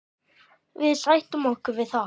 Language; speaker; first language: Icelandic; native; Icelandic